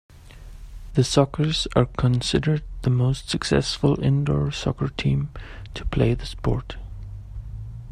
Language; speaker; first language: English; non-native, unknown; German